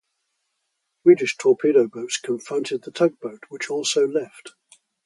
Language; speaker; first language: English; native; English